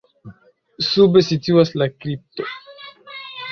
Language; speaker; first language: Esperanto; non-native, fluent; Chinese